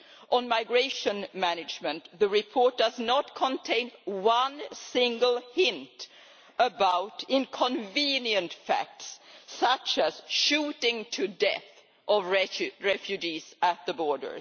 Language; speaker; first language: English; non-native, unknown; Swedish